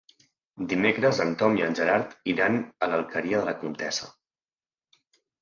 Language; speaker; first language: Catalan; native; Catalan